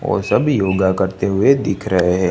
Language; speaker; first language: Hindi; non-native, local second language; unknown